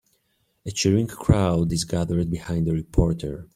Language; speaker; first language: English; native; English